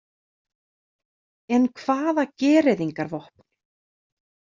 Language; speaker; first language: Icelandic; native; Icelandic